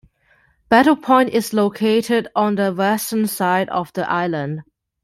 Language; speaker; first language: English; non-native, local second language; Cantonese